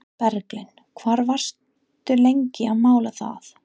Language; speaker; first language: Icelandic; non-native, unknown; English